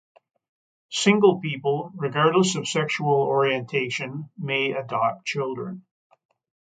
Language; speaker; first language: English; native; English